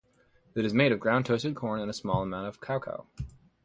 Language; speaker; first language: English; native; English